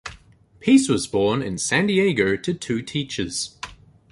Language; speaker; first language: English; native; English